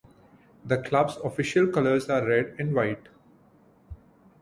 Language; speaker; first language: English; non-native, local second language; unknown